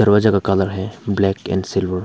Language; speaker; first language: Hindi; non-native, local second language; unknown